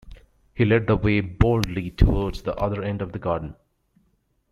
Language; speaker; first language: English; native; English